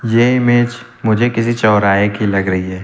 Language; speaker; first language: Hindi; native; Hindi